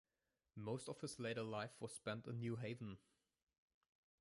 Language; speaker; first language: English; non-native, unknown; German